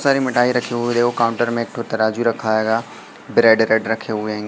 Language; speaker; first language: Hindi; native; Hindi